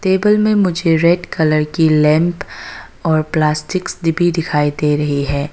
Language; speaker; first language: Hindi; non-native, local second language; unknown